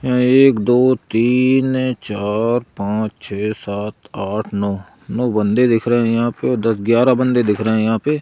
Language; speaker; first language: Hindi; native; Hindi